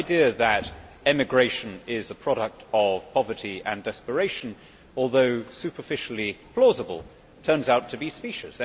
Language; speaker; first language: English; native; English